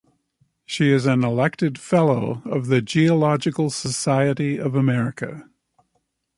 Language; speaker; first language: English; native; English